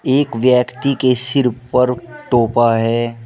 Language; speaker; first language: Hindi; native; Hindi